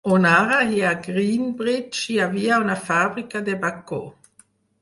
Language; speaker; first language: Catalan; non-native, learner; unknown